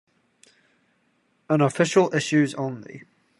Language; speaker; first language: English; non-native, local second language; Cantonese